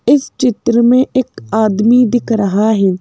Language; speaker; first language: Hindi; native; Hindi